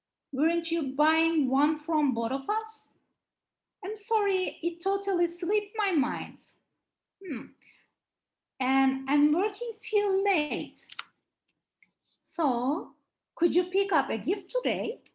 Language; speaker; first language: English; non-native, fluent; Turkish